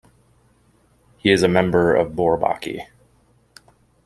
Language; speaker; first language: English; native; English